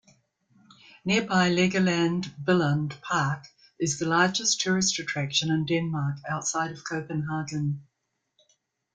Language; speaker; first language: English; native; English